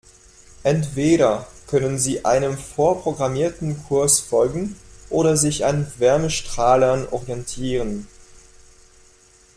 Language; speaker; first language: German; non-native, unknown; French